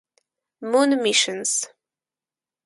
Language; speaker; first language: English; non-native, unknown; Polish